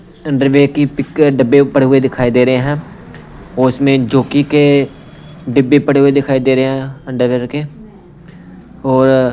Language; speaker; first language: Hindi; non-native, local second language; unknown